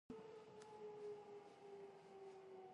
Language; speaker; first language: English; non-native, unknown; Japanese